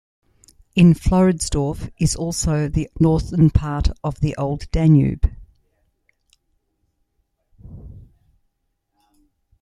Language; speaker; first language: English; native; English